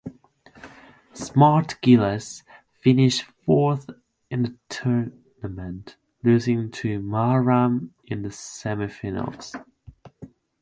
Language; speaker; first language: English; non-native, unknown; Italian